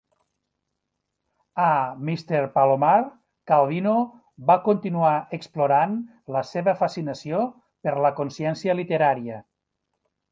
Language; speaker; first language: Catalan; native; Catalan